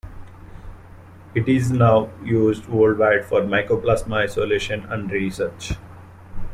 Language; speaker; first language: English; non-native, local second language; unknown